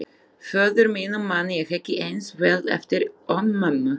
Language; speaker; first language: Icelandic; non-native, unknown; Slovak